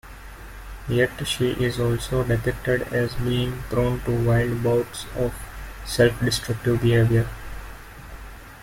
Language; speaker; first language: English; non-native, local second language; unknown